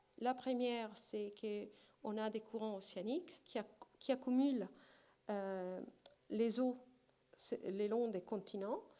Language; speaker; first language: French; non-native, fluent; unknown